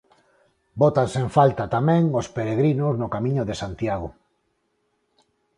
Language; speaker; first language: Galician; non-native, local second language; Spanish